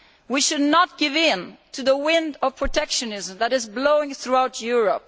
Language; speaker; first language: English; non-native, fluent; Italian